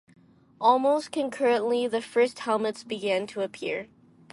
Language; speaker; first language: English; non-native, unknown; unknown